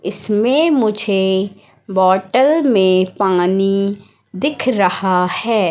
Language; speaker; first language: Hindi; native; Hindi